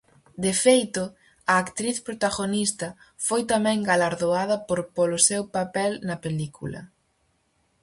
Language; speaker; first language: Galician; native; Galician